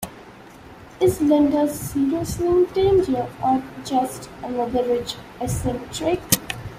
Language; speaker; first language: English; non-native, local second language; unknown